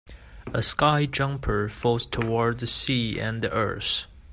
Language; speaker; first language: English; native; English